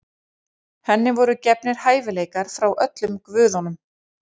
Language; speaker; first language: Icelandic; native; Icelandic